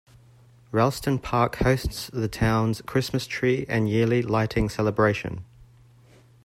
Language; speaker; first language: English; native; English